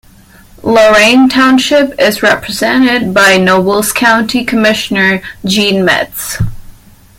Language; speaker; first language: English; non-native, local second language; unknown